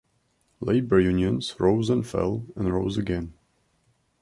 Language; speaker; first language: English; non-native, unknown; Czech